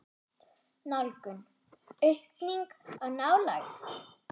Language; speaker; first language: Icelandic; non-native, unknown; German